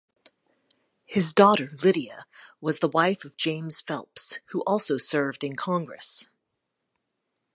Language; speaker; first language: English; native; English